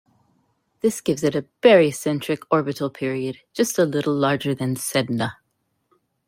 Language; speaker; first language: English; native; English